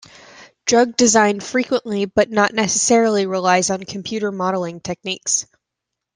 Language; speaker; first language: English; native; English